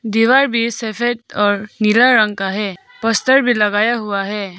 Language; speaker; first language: Hindi; non-native, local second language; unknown